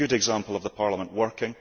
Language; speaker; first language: English; early bilingual, heritage; English